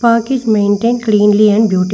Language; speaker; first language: English; non-native, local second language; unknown